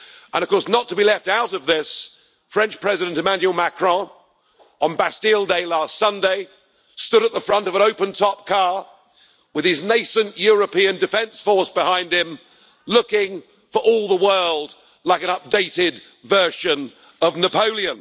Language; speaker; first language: English; native; English